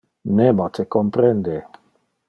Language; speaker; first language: Interlingua; non-native, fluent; Dutch